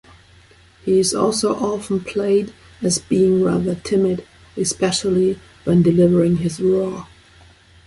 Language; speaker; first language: English; native; English